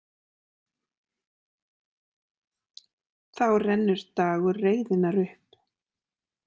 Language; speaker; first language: Icelandic; native; Icelandic